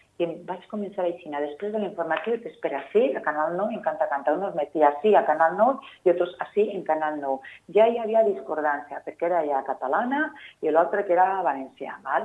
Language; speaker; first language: Catalan; non-native, local second language; Spanish